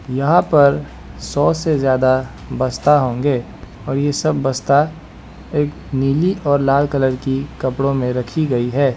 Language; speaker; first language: Hindi; non-native, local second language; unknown